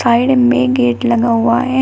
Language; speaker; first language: Hindi; native; Hindi